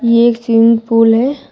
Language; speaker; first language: Hindi; native; Hindi